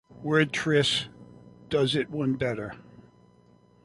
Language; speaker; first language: English; native; English